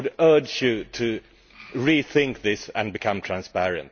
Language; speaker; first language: English; non-native, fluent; Swedish